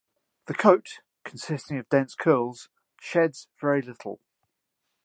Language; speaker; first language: English; native; English